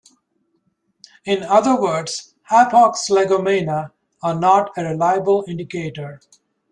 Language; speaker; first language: English; native; English